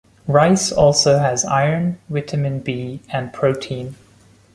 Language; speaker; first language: English; non-native, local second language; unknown